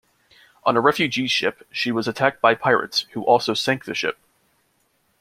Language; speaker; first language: English; native; English